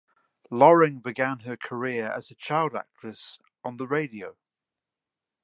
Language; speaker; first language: English; native; English